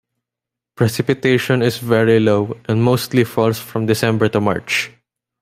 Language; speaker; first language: English; non-native, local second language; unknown